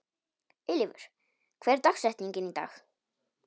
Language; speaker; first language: Icelandic; non-native, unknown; Polish